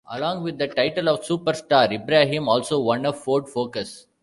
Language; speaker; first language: English; non-native, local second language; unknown